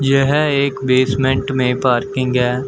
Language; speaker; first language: Hindi; native; Hindi